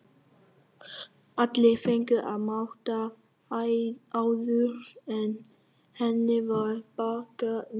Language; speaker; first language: Icelandic; non-native, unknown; Vietnamese